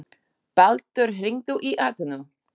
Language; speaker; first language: Icelandic; non-native, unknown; Slovak